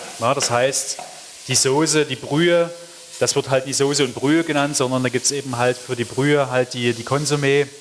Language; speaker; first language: German; non-native, fluent; Hungarian